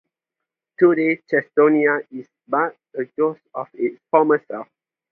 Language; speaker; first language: English; non-native, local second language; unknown